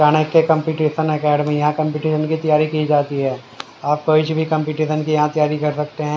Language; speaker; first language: Hindi; native; Hindi